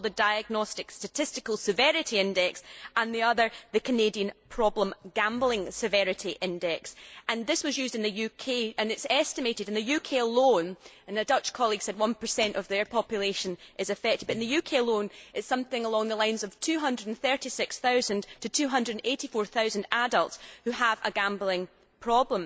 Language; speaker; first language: English; native; English